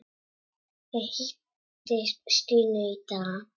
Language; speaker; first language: Icelandic; non-native, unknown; Czech